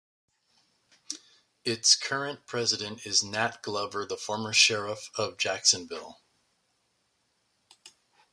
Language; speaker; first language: English; native; English